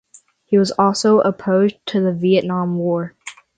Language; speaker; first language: English; native; English